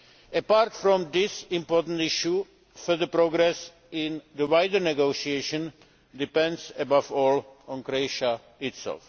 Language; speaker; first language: English; non-native, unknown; Czech